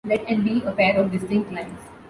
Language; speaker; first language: English; non-native, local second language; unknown